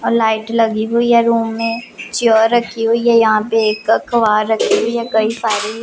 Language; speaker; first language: Hindi; non-native, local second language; Punjabi